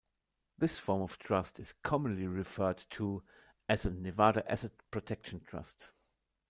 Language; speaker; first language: English; non-native, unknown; German